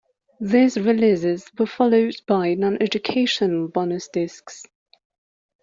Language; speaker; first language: English; non-native, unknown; Persian